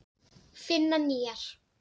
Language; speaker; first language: Icelandic; non-native, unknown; Dutch